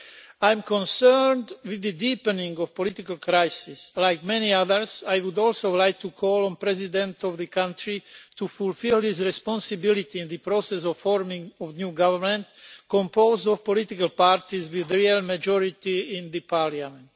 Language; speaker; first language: English; non-native, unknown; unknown